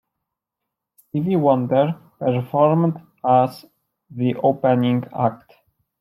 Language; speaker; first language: English; non-native, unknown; Polish